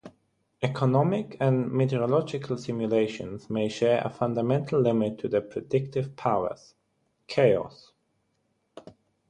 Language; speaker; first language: English; non-native, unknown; German